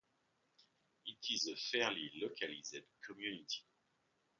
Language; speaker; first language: English; non-native, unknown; French